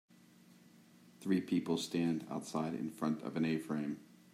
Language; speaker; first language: English; native; English